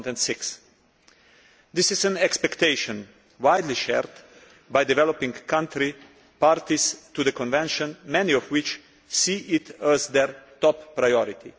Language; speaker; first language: English; non-native, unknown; Slovenian